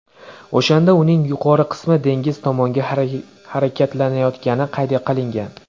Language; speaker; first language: Uzbek; native; Uzbek